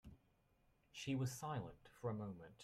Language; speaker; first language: English; native; English